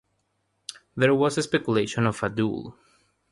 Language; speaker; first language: English; non-native, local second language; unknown